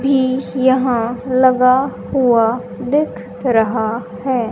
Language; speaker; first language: Hindi; native; Hindi